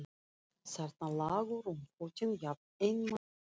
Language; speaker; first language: Icelandic; non-native, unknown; Russian